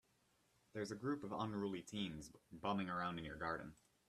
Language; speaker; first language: English; native; English